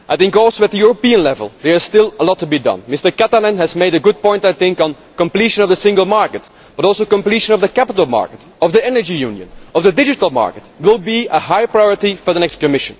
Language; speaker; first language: English; non-native, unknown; Dutch